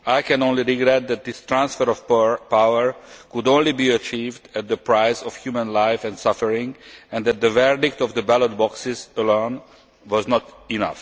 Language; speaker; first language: English; non-native, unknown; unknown